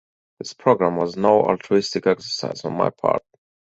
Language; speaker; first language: English; native; English